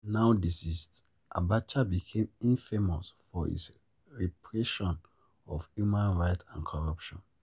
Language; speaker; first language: English; non-native, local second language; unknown